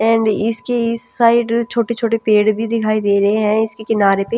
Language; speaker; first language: Hindi; non-native, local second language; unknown